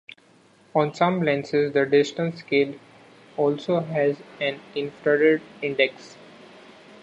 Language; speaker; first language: English; non-native, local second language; Marathi